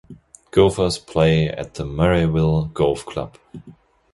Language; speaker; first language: English; non-native, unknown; German